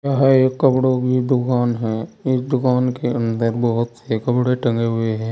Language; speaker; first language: Hindi; native; Hindi